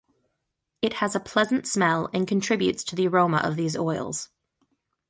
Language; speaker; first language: English; native; English